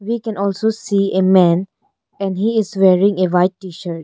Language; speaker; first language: English; non-native, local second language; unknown